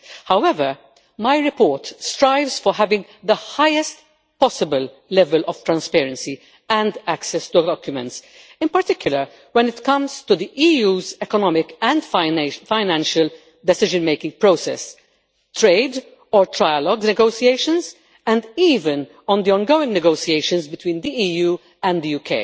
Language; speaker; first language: English; non-native, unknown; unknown